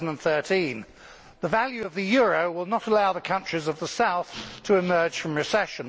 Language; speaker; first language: English; native; English